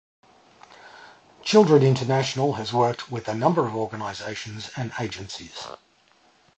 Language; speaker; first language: English; native; English